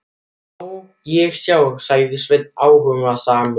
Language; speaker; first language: Icelandic; non-native, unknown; German